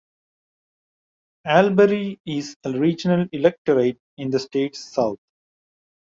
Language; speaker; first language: English; non-native, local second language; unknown